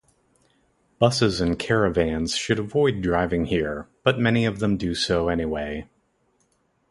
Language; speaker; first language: English; native; English